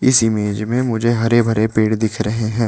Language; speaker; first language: Hindi; non-native, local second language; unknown